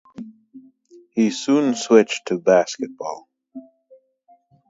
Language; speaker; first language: English; native; English